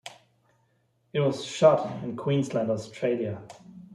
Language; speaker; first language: English; non-native, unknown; German